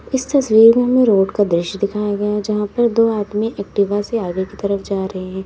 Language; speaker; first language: Hindi; native; Hindi